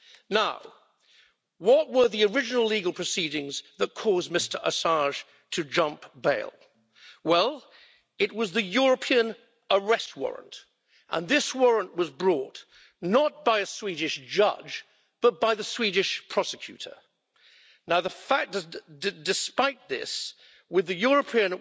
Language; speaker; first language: English; native; English